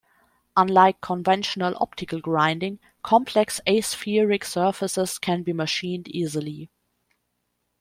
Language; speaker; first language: English; non-native, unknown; German